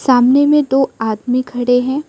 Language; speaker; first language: Hindi; non-native, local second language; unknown